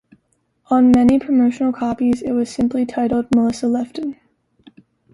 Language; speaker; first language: English; native; English